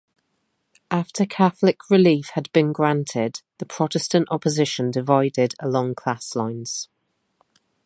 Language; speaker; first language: English; native; English